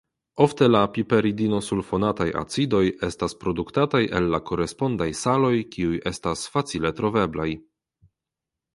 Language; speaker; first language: Esperanto; non-native, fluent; Polish